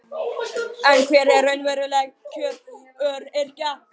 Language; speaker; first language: Icelandic; non-native, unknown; Chinese